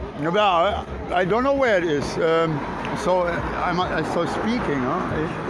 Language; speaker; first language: English; non-native, learner; German